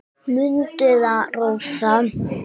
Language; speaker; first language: Icelandic; non-native, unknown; English